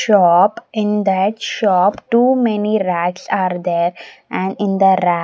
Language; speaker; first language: English; non-native, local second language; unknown